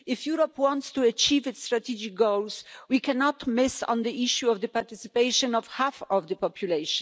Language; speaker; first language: English; non-native, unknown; Polish